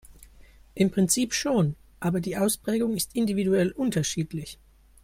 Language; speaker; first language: German; native; German